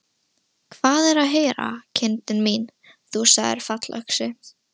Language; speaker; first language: Icelandic; non-native, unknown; Russian